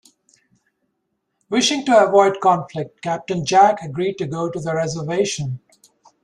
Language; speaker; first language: English; native; English